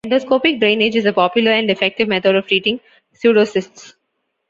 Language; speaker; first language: English; non-native, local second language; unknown